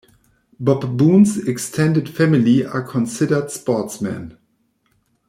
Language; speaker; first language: English; non-native, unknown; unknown